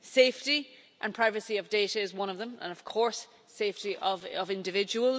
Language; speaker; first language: English; native; English